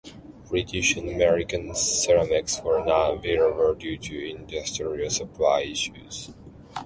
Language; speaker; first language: English; non-native, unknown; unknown